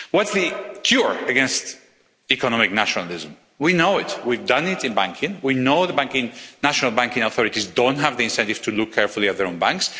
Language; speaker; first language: English; non-native, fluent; Spanish